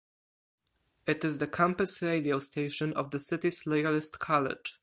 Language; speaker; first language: English; non-native, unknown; Polish